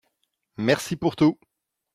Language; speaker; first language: French; non-native, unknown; Dutch